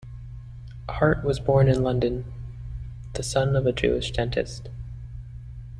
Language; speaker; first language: English; native; English